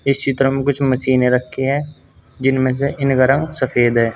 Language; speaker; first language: Hindi; native; Hindi